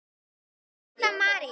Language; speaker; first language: Icelandic; native; Icelandic